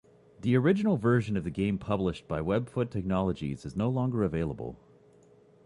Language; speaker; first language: English; native; English